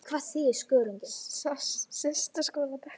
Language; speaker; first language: Icelandic; native; Icelandic